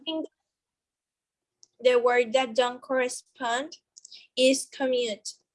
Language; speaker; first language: English; non-native, learner; Spanish